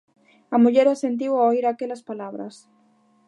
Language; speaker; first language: Galician; native; Galician